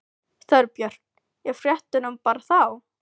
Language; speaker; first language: Icelandic; non-native, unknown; Filipino